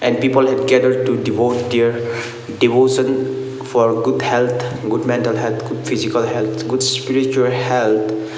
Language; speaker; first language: English; non-native, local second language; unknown